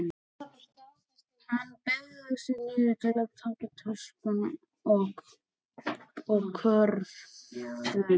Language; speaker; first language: Icelandic; native; Icelandic